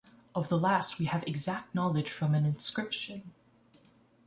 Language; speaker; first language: English; native; English